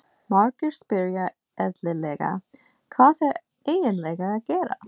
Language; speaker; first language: Icelandic; non-native, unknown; English